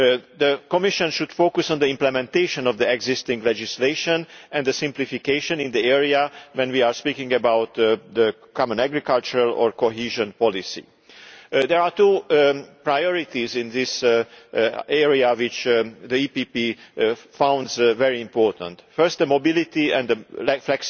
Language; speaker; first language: English; non-native, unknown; Hungarian